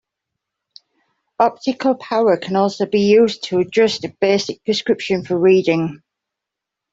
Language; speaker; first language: English; native; English